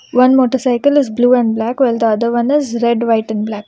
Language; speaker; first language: English; non-native, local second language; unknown